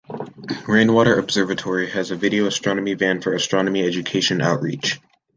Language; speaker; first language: English; native; English